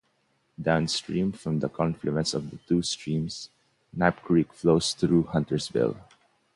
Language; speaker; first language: English; non-native, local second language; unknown